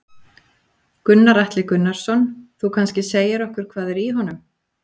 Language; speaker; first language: Icelandic; native; Icelandic